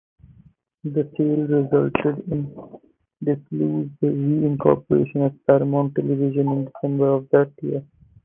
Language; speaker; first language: English; non-native, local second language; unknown